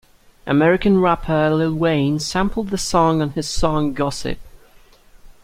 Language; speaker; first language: English; native; English